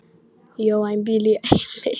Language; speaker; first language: Icelandic; non-native, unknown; Polish